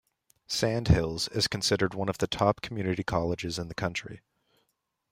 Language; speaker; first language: English; native; English